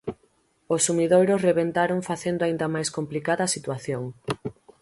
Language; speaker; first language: Galician; native; Galician